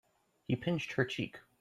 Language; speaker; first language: English; native; English